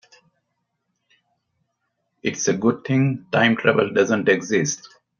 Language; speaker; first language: English; non-native, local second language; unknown